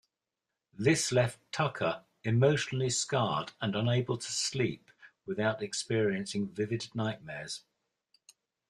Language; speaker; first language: English; native; English